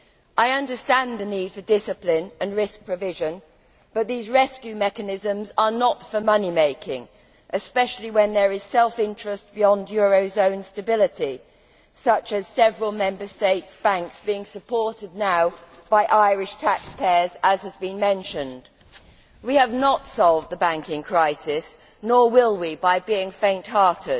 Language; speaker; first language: English; native; English